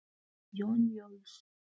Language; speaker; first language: Icelandic; non-native, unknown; Filipino